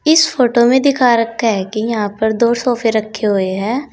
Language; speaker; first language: Hindi; native; Hindi